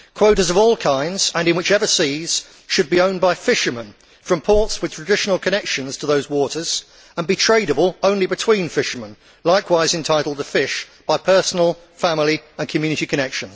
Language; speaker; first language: English; native; English